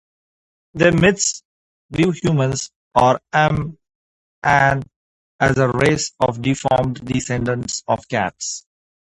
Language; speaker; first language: English; non-native, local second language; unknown